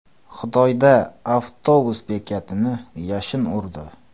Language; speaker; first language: Uzbek; non-native, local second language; Kara-Kalpak